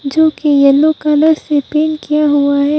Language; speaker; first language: Hindi; non-native, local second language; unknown